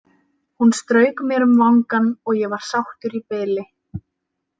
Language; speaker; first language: Icelandic; native; Icelandic